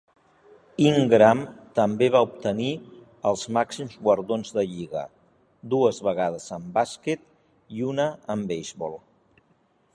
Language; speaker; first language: Catalan; native; Catalan